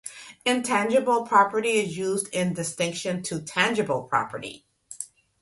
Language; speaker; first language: English; native; English